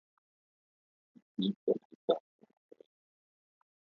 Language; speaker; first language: English; non-native, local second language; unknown